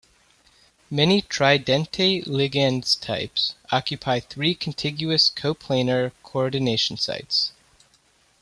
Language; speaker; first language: English; native; English